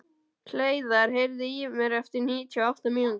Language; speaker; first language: Icelandic; native; Icelandic